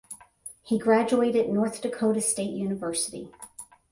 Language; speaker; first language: English; native; English